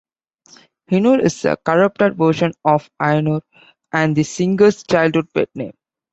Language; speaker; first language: English; non-native, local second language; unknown